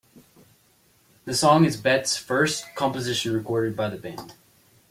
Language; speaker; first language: English; native; English